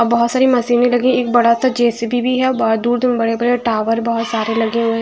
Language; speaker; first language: Hindi; non-native, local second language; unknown